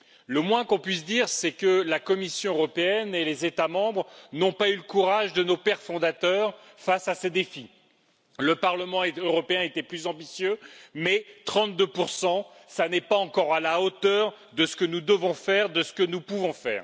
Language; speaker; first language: French; native; French